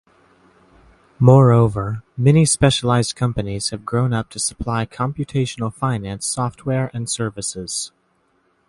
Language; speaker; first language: English; native; English